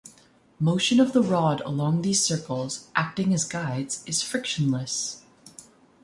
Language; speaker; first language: English; native; English